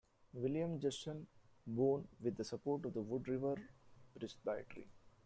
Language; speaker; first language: English; non-native, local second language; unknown